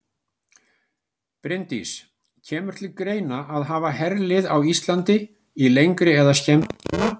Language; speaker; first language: Icelandic; native; Icelandic